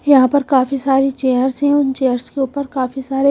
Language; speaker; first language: Hindi; non-native, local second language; Punjabi